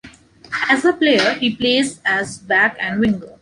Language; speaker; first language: English; non-native, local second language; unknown